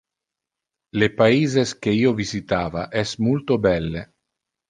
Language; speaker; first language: Interlingua; non-native, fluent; Italian